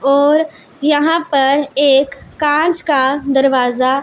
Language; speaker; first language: Hindi; non-native, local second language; Punjabi